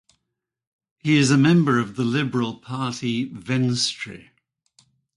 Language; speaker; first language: English; native; English